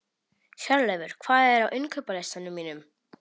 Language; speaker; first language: Icelandic; non-native, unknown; Polish